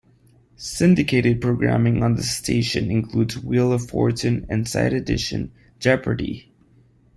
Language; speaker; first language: English; non-native, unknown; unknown